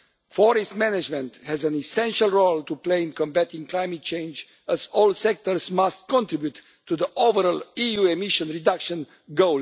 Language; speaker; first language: English; non-native, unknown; Romanian